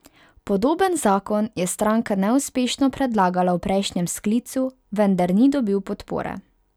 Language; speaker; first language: Slovenian; non-native, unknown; Hungarian